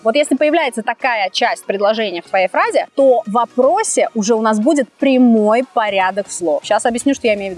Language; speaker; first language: Russian; native; Russian